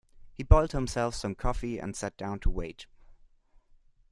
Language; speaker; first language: English; non-native, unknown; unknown